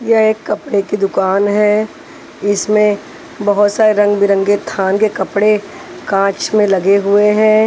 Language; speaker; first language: Hindi; non-native, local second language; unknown